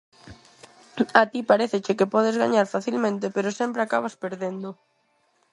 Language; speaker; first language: Galician; non-native, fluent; Spanish